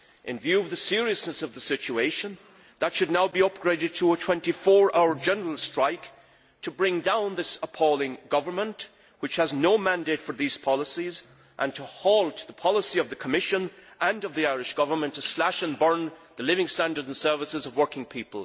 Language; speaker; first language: English; native; English